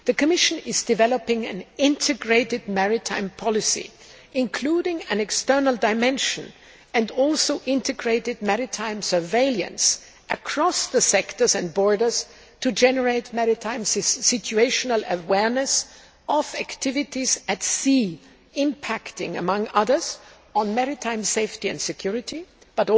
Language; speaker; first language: English; non-native, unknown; German